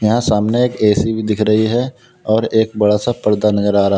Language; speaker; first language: Hindi; native; Hindi